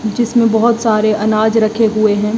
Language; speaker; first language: Hindi; native; Hindi